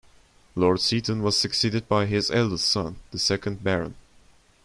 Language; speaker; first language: English; non-native, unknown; Turkish